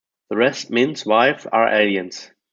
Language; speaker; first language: English; non-native, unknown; German